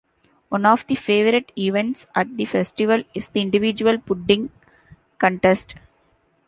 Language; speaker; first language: English; non-native, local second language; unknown